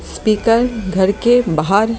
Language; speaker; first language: Hindi; native; Hindi